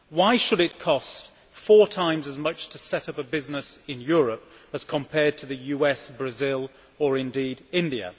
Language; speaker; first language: English; native; English